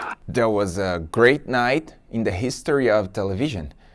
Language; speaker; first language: English; non-native, fluent; Portuguese